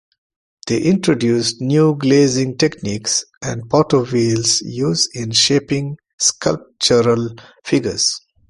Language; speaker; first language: English; non-native, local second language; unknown